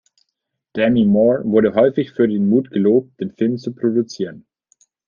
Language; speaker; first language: German; native; German